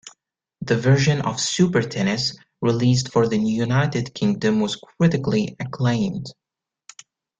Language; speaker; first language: English; native; English